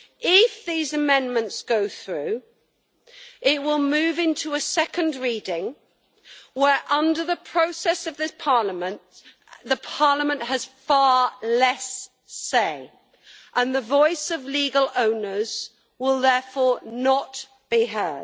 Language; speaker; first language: English; native; English